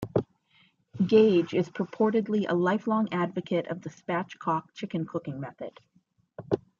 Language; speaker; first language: English; native; English